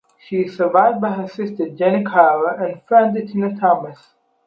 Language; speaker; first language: English; non-native, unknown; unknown